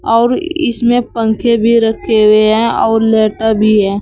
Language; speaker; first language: Hindi; native; Hindi